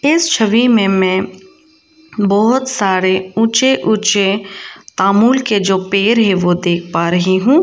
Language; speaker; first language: Hindi; non-native, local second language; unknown